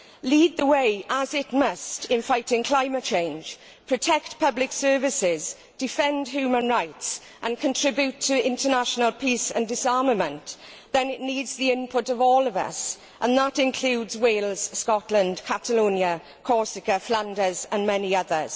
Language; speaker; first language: English; native; English